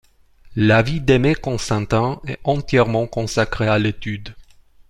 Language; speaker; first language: French; non-native, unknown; Romanian